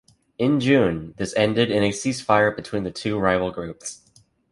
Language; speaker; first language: English; native; English